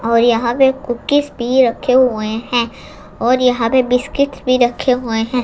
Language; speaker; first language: Hindi; non-native, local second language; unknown